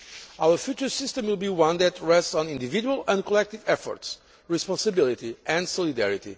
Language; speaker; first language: English; non-native, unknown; Portuguese